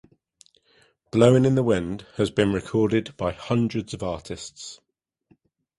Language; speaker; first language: English; native; English